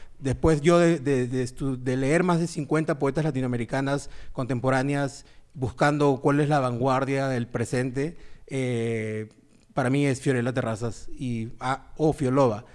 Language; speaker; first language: Spanish; native; Spanish